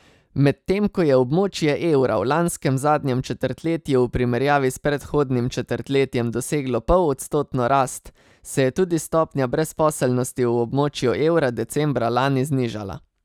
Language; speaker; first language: Slovenian; native; Slovenian